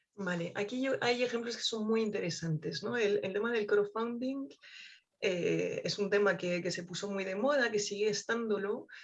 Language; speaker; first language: Spanish; non-native, fluent; French